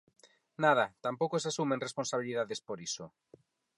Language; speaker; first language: Galician; non-native, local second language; Spanish